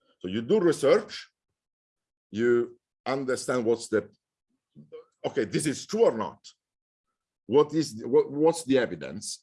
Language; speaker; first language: English; non-native, fluent; Italian